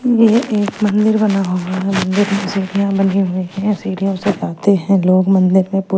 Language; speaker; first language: Hindi; non-native, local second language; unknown